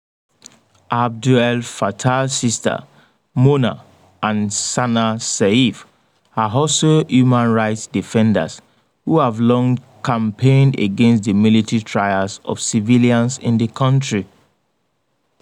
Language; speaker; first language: English; non-native, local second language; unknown